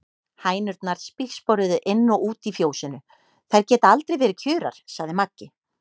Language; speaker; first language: Icelandic; native; Icelandic